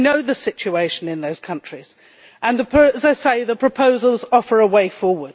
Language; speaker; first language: English; native; English